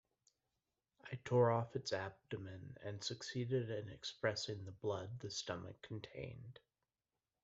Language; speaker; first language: English; native; English